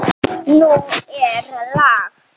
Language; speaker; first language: Icelandic; non-native, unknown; Slovenian